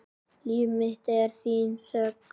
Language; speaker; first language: Icelandic; native; Icelandic